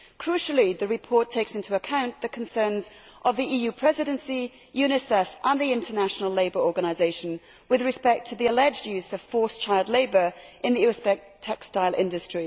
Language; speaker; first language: English; native; English